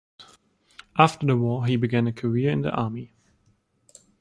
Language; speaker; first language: English; non-native, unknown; German